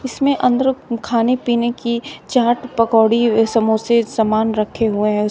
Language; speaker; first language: Hindi; native; Hindi